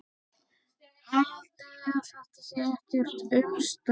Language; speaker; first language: Icelandic; native; Icelandic